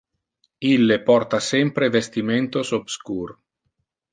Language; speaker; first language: Interlingua; non-native, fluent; Italian